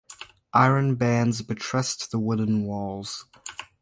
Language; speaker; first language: English; native; English